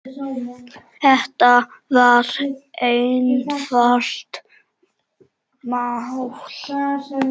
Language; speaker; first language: Icelandic; non-native, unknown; Czech